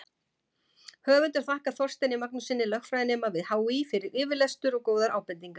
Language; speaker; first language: Icelandic; native; Icelandic